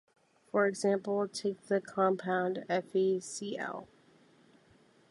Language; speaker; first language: English; native; English